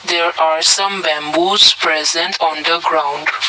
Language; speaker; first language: English; non-native, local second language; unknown